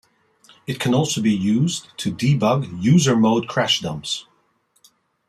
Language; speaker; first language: English; non-native, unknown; Dutch